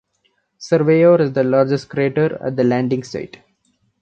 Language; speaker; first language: English; non-native, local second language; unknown